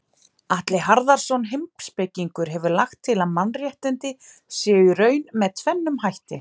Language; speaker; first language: Icelandic; native; Icelandic